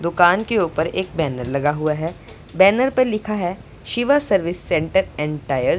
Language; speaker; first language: Hindi; non-native, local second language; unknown